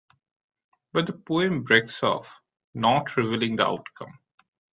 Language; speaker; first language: English; non-native, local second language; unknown